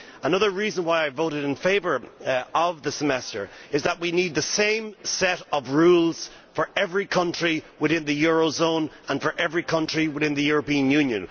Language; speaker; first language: English; native; English